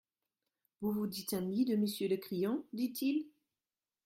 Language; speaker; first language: French; non-native, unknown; German